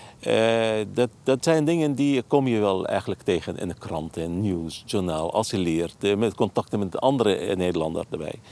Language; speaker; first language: Dutch; non-native, fluent; Arabic